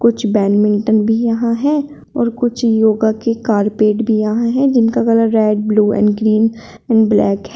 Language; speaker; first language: Hindi; native; Hindi